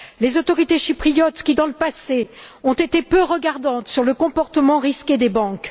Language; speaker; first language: French; native; French